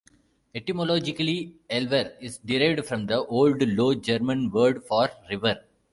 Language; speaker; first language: English; non-native, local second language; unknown